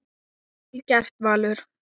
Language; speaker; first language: Icelandic; non-native, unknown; Thai